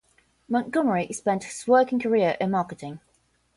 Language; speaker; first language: English; non-native, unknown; Portuguese